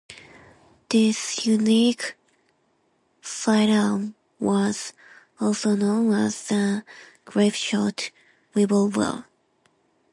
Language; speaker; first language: English; non-native, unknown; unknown